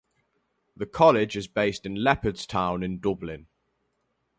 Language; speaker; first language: English; native; English